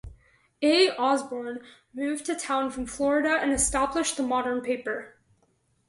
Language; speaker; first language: English; native; English